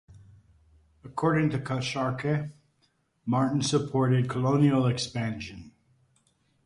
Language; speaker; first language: English; native; English